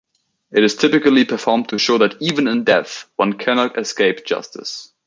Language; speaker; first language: English; native; English